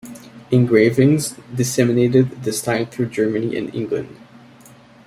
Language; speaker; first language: English; native; English